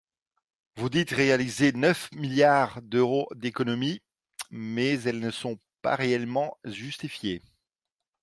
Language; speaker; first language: French; non-native, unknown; Dutch